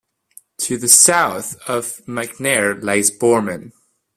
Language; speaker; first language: English; non-native, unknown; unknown